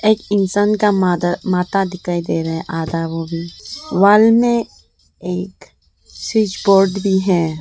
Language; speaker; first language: Hindi; early bilingual, other home language; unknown